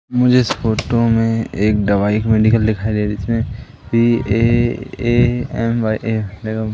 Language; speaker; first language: Hindi; native; Hindi